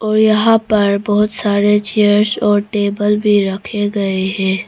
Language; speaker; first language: Hindi; early bilingual, other home language; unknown